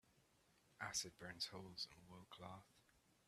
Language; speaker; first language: English; native; English